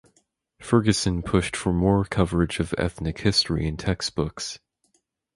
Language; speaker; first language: English; native; English